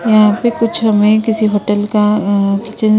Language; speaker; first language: Hindi; non-native, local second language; Punjabi